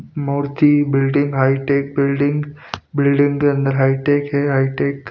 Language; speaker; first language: Hindi; non-native, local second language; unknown